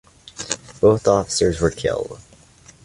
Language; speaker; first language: English; native; English